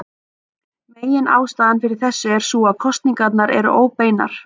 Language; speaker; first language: Icelandic; native; Icelandic